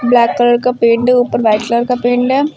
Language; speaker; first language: Hindi; native; Hindi